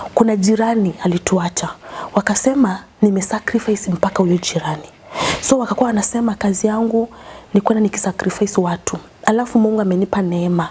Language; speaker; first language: Swahili; non-native, local second language; Kamba